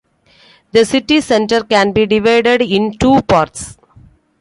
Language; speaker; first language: English; non-native, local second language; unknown